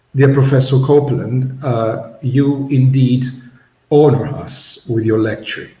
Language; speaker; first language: English; non-native, fluent; Italian